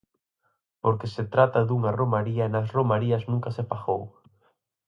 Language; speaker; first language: Galician; native; Galician